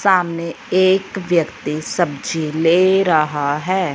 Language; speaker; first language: Hindi; non-native, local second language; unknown